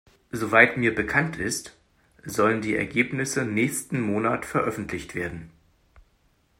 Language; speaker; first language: German; native; German